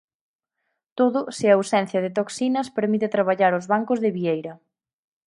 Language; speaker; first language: Galician; native; Galician